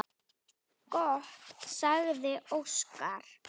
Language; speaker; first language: Icelandic; non-native, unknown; Slovak